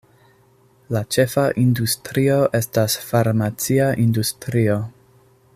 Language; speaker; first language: Esperanto; non-native, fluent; English